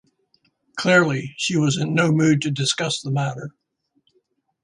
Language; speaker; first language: English; native; English